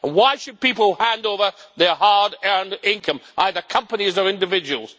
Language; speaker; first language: English; native; English